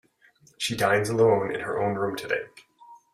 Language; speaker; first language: English; native; English